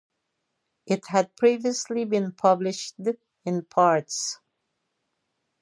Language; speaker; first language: English; native; English